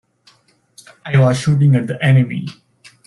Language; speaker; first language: English; non-native, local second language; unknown